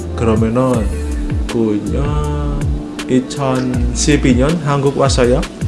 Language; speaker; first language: Korean; non-native, learner; Indonesian